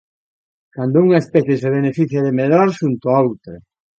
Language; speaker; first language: Galician; native; Galician